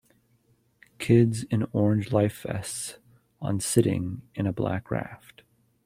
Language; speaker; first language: English; native; English